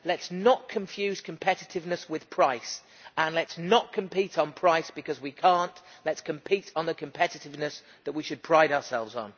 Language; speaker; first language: English; native; English